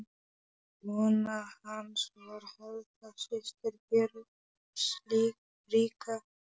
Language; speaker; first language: Icelandic; non-native, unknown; Polish